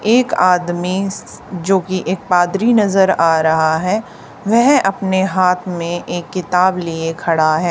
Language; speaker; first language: Hindi; native; Hindi